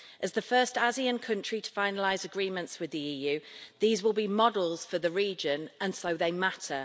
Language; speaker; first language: English; native; English